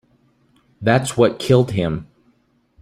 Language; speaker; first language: English; native; English